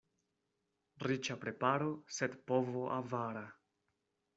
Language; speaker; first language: Esperanto; non-native, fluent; Spanish